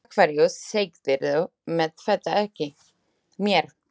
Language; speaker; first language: Icelandic; non-native, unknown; Slovak